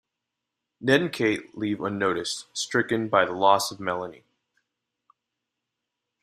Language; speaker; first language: English; non-native, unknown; Spanish